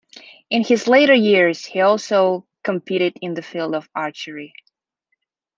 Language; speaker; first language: English; non-native, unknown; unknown